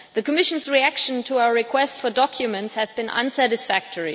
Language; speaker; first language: English; non-native, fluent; German